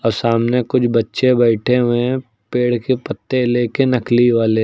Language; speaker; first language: Hindi; native; Hindi